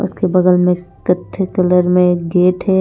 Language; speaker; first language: Hindi; non-native, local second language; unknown